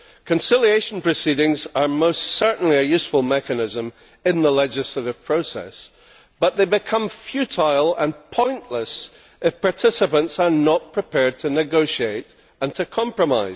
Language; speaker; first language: English; native; English